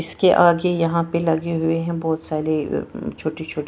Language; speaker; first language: Hindi; non-native, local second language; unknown